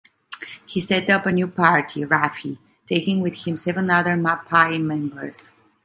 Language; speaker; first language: English; non-native, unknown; Italian